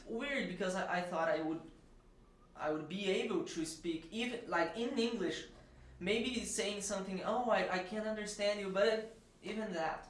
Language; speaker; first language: English; non-native, fluent; Portuguese